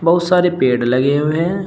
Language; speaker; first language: Hindi; native; Hindi